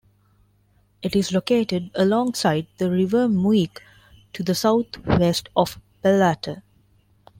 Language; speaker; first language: English; non-native, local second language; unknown